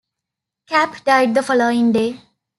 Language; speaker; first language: English; non-native, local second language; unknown